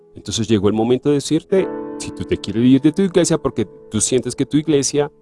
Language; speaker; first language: Spanish; native; Spanish